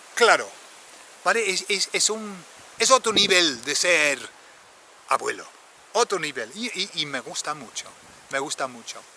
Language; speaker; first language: Spanish; non-native, fluent; English